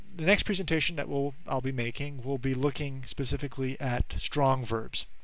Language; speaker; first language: English; native; English